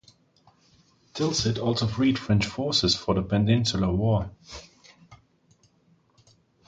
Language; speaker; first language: English; non-native, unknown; German